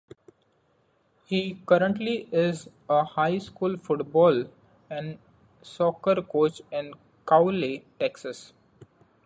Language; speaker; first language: English; non-native, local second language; Marathi